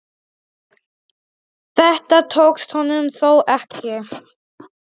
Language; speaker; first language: Icelandic; non-native, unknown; Polish